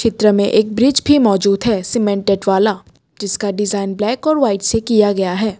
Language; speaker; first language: Hindi; non-native, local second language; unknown